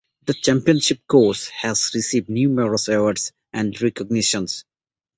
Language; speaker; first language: English; non-native, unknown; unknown